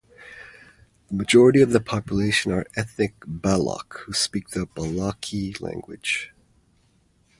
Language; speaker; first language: English; native; English